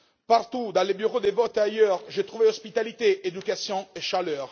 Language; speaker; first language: French; non-native, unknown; Italian